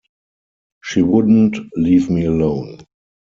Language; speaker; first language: English; non-native, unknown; German